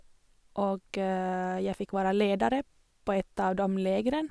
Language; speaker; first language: Norwegian; non-native, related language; Swedish